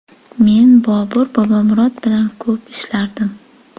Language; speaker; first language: Uzbek; native; Uzbek